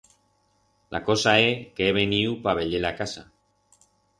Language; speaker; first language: Aragonese; non-native, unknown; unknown